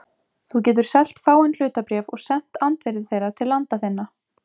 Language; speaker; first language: Icelandic; native; Icelandic